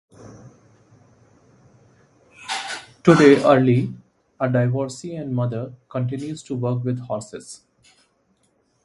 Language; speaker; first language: English; non-native, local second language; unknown